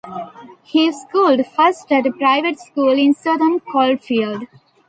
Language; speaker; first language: English; non-native, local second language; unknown